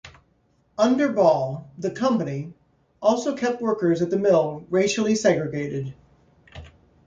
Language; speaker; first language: English; native; English